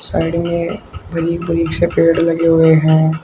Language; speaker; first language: Hindi; native; Hindi